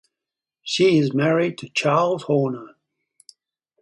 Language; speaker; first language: English; native; English